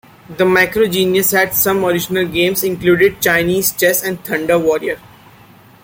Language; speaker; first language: English; non-native, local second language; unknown